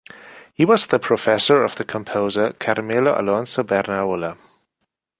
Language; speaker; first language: English; non-native, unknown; German